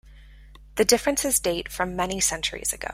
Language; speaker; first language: English; native; English